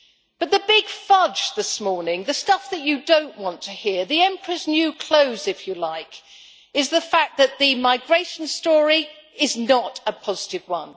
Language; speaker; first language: English; native; English